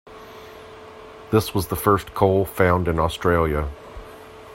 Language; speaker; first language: English; non-native, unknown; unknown